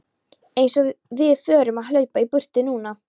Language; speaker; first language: Icelandic; non-native, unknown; Polish